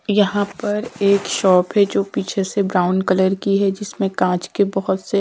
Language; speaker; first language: Hindi; non-native, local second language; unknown